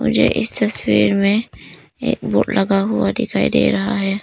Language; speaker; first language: Hindi; early bilingual, other home language; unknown